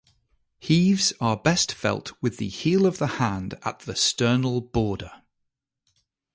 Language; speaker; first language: English; native; English